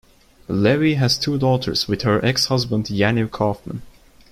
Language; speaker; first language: English; non-native, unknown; Turkish